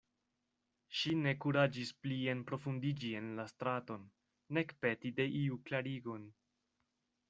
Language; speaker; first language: Esperanto; non-native, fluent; Spanish